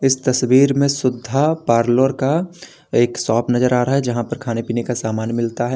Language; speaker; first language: Hindi; native; Hindi